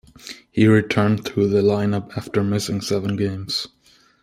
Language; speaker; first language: English; non-native, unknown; German